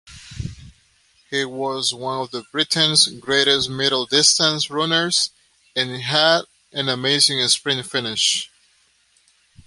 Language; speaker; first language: English; native; English